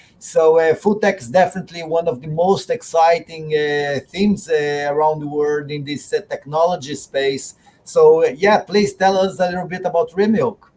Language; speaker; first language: English; non-native, fluent; Portuguese